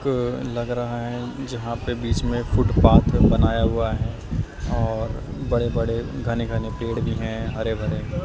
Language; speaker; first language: Hindi; native; Hindi